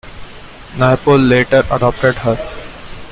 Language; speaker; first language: English; non-native, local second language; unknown